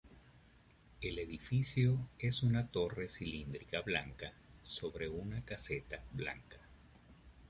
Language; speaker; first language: Spanish; native; Spanish